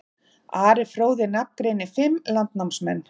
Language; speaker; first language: Icelandic; native; Icelandic